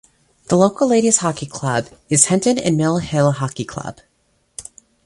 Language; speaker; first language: English; native; English